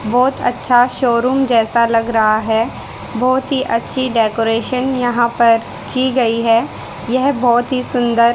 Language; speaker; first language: Hindi; native; Hindi